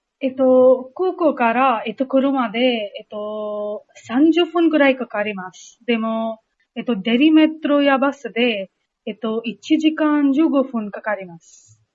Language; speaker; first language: Japanese; non-native, learner; Hindi